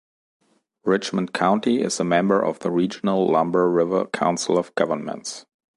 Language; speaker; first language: English; non-native, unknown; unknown